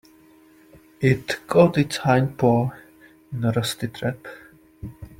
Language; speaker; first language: English; non-native, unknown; Czech